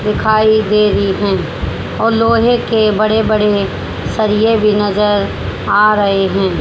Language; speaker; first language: Hindi; native; Hindi